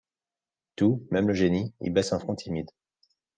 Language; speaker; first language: French; native; French